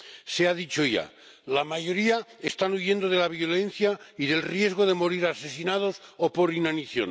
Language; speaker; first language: Spanish; non-native, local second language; Catalan